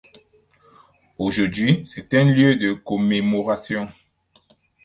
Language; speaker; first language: French; non-native, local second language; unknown